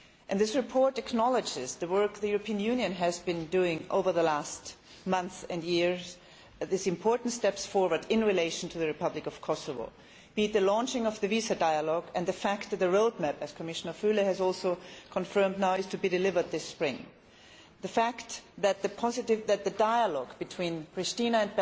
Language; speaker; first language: English; non-native, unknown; German